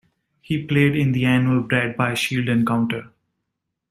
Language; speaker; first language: English; native; English